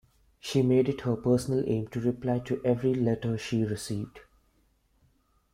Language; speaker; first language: English; non-native, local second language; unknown